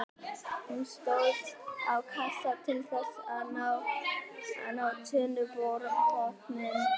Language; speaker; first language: Icelandic; native; Icelandic